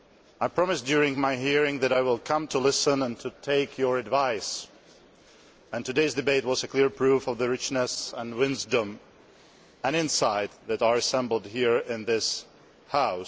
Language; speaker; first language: English; non-native, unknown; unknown